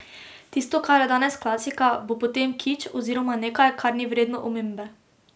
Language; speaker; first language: Slovenian; native; Slovenian